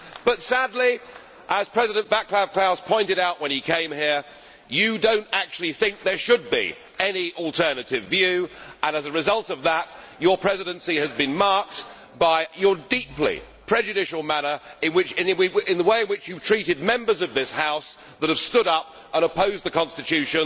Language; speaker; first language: English; native; English